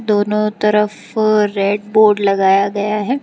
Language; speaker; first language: Hindi; non-native, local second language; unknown